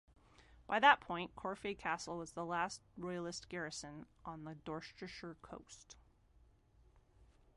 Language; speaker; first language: English; native; English